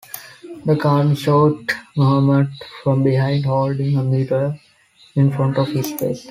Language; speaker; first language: English; non-native, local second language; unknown